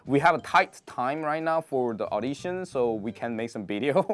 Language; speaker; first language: English; non-native, learner; Korean